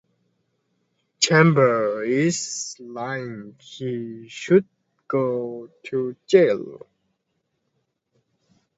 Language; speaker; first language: English; native; English